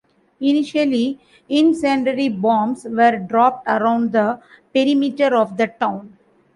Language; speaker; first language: English; non-native, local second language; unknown